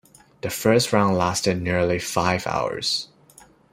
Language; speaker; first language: English; non-native, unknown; Chinese